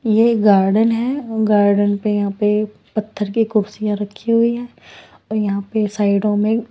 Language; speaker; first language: Hindi; non-native, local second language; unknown